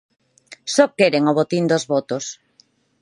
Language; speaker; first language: Galician; non-native, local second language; Spanish